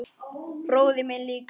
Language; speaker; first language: Icelandic; native; Icelandic